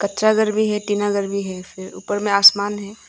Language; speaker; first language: Hindi; non-native, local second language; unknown